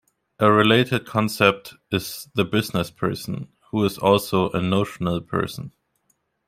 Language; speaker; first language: English; non-native, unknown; German